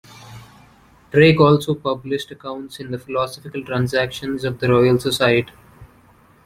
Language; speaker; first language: English; non-native, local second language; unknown